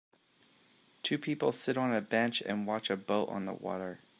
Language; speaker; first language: English; native; English